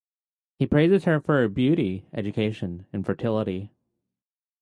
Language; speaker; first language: English; native; English